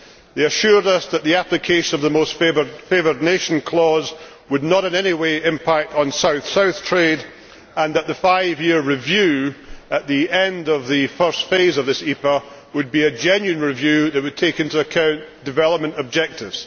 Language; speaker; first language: English; native; English